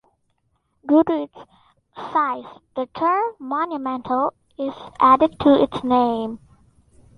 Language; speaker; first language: English; non-native, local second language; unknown